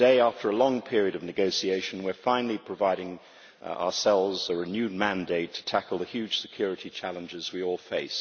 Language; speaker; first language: English; native; English